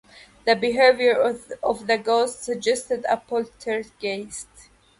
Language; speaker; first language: English; native; English